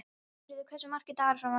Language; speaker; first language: Icelandic; non-native, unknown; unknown